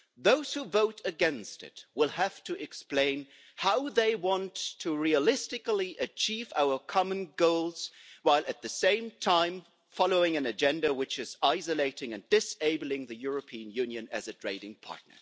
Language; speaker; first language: English; non-native, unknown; German